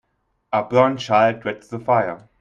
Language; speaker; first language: English; non-native, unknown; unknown